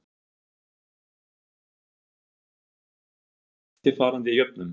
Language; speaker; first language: Icelandic; non-native, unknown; German